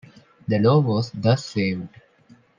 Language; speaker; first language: English; non-native, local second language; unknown